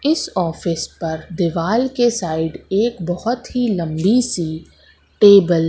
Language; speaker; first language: Hindi; native; Hindi